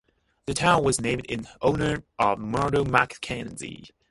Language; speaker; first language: English; non-native, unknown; Japanese